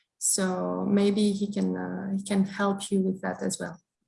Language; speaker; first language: English; non-native, fluent; French